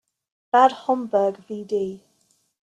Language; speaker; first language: English; native; English